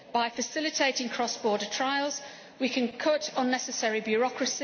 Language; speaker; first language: English; native; English